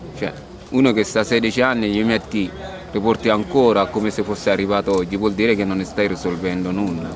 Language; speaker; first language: Italian; non-native, fluent; Arabic